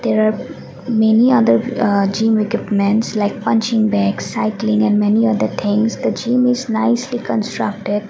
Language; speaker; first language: English; non-native, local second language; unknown